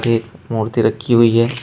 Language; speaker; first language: Hindi; native; Hindi